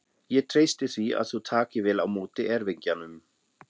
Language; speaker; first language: Icelandic; non-native, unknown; German